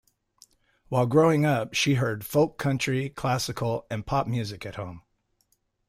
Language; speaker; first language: English; native; English